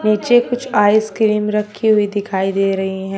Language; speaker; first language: Hindi; native; Hindi